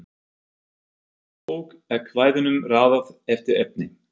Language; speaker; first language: Icelandic; non-native, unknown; German